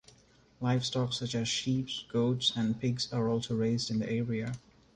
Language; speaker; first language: English; non-native, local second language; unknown